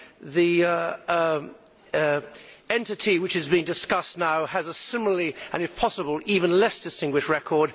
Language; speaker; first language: English; native; English